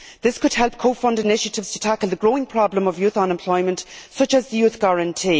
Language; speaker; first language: English; native; English